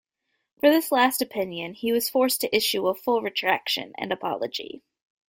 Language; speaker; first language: English; native; English